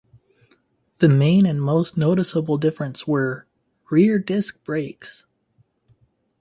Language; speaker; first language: English; native; English